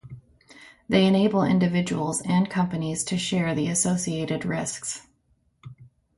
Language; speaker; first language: English; native; English